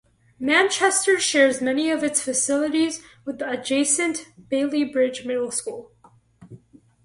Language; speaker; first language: English; native; English